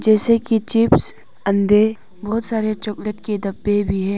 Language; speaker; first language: Hindi; non-native, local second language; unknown